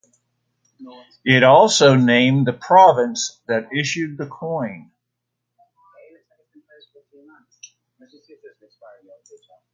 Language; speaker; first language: English; native; English